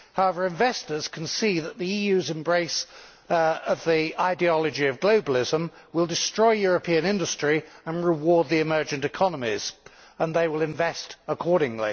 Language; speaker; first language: English; native; English